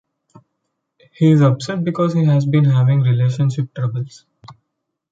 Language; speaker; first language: English; non-native, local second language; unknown